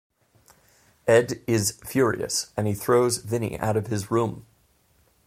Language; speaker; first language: English; native; English